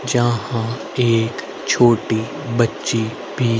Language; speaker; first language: Hindi; native; Hindi